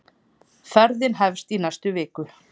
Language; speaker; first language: Icelandic; native; Icelandic